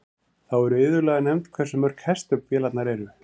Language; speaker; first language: Icelandic; native; Icelandic